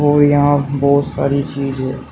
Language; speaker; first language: Hindi; native; Hindi